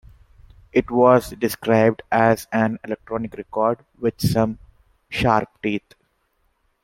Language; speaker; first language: English; non-native, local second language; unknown